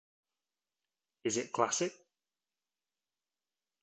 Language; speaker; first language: English; native; English